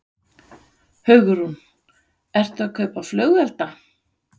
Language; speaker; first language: Icelandic; non-native, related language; Danish